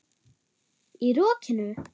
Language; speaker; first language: Icelandic; non-native, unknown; German